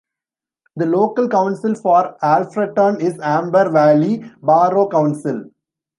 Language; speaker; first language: English; non-native, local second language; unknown